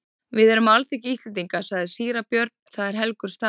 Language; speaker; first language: Icelandic; native; Icelandic